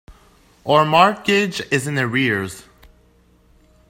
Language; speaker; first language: English; native; English